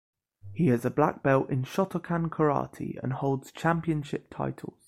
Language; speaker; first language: English; native; English